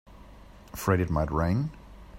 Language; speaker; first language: English; native; English